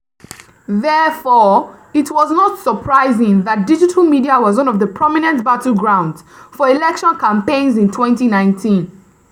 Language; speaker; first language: English; non-native, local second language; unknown